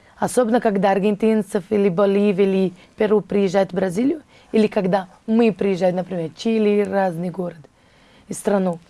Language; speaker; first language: Russian; non-native, fluent; Portuguese